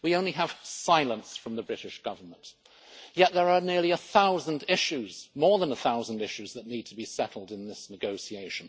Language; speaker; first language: English; native; English